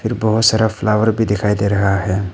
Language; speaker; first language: Hindi; non-native, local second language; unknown